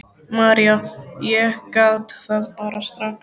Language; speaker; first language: Icelandic; native; Icelandic